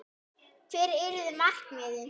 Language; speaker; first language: Icelandic; non-native, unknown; German